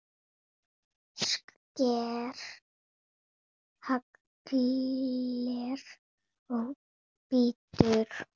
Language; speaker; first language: Icelandic; non-native, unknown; Spanish